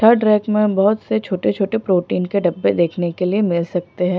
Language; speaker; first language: Hindi; non-native, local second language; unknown